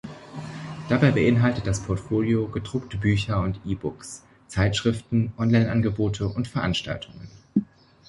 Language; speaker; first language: German; native; German